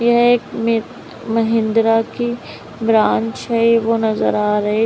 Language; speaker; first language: Hindi; native; Hindi